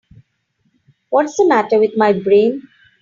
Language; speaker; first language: English; non-native, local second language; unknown